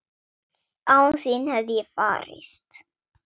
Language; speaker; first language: Icelandic; non-native, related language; Swedish